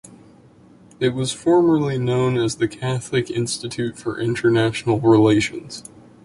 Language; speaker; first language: English; native; English